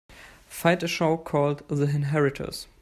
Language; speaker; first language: English; non-native, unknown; German